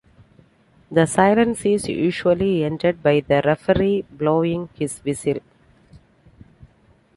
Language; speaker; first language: English; non-native, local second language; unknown